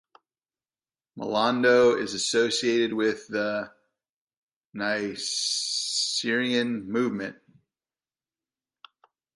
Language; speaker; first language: English; native; English